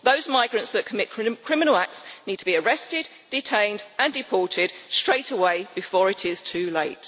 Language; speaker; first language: English; native; English